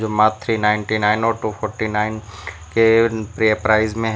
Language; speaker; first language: Hindi; native; Hindi